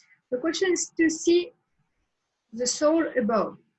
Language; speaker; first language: English; non-native, learner; French